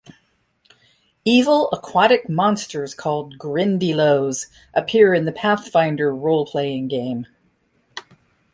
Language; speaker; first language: English; native; English